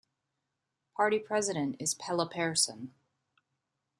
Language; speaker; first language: English; native; English